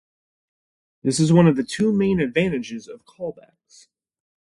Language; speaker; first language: English; native; English